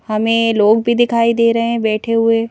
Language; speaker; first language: Hindi; native; Hindi